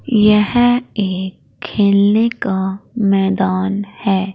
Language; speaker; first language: Hindi; native; Hindi